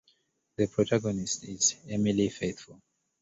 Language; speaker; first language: English; native; English